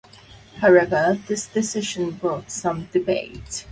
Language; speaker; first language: English; non-native, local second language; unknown